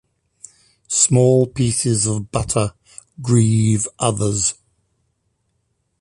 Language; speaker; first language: English; native; English